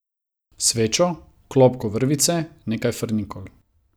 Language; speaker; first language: Slovenian; non-native, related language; Croatian